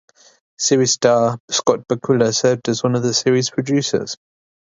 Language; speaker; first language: English; native; English